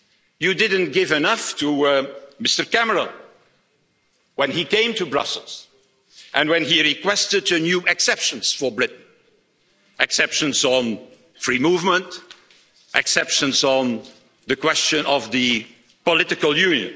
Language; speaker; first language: English; non-native, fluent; Dutch